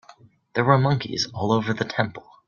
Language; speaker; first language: English; native; English